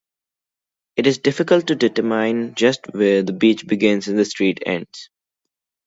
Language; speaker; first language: English; non-native, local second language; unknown